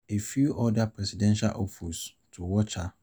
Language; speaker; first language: English; non-native, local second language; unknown